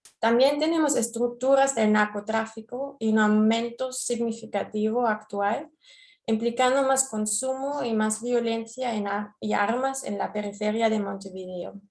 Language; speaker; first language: Spanish; non-native, fluent; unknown